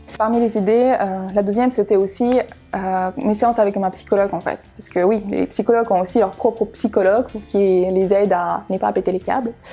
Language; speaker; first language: French; non-native, fluent; Ukrainian